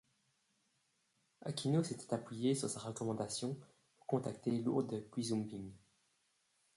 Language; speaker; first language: French; native; French